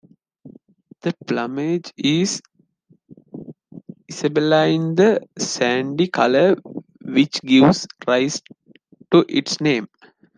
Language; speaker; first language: English; non-native, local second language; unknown